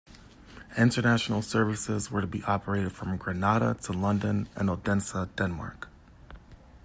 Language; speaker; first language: English; native; English